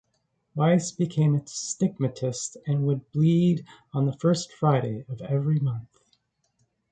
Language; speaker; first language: English; native; English